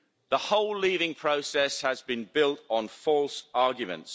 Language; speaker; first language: English; native; English